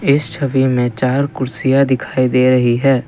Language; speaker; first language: Hindi; non-native, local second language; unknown